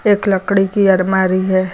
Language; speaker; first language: Hindi; native; Hindi